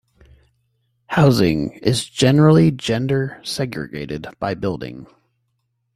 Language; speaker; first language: English; native; English